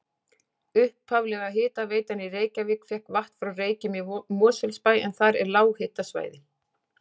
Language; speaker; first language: Icelandic; native; Icelandic